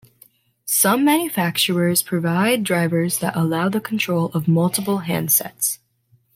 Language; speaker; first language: English; native; English